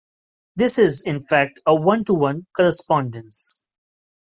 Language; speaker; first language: English; non-native, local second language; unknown